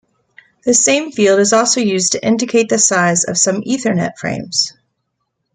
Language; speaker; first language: English; native; English